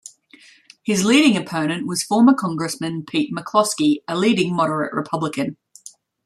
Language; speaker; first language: English; native; English